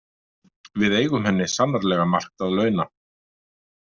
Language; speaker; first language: Icelandic; native; Icelandic